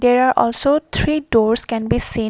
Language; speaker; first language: English; non-native, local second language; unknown